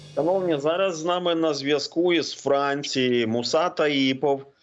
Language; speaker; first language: Ukrainian; non-native, local second language; Russian